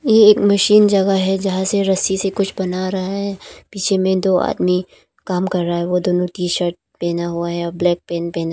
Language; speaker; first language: Hindi; non-native, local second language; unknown